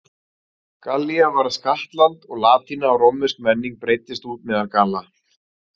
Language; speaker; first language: Icelandic; native; Icelandic